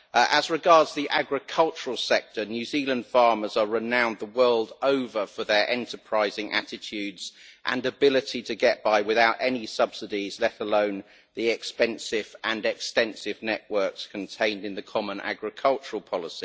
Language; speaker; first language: English; native; English